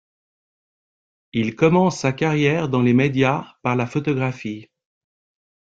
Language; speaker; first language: French; native; French